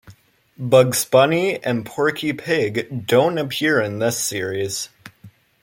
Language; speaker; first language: English; native; English